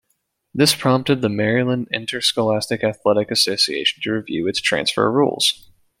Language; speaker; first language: English; native; English